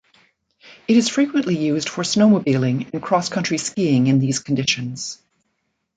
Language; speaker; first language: English; native; English